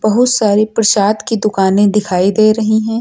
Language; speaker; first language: Hindi; native; Hindi